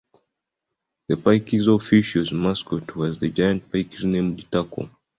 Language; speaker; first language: English; non-native, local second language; Ganda